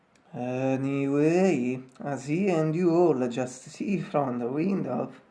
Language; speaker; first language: English; non-native, fluent; Italian